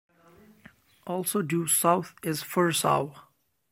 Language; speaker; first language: English; non-native, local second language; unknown